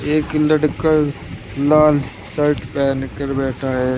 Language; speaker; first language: Hindi; native; Hindi